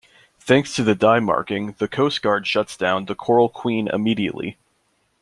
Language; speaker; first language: English; native; English